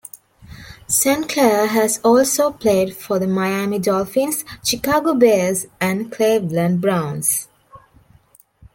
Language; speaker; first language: English; non-native, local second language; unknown